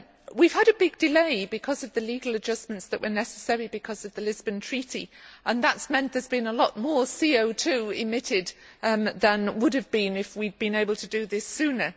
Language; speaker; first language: English; native; English